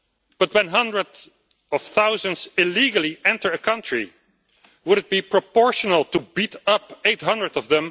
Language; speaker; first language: English; non-native, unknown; Dutch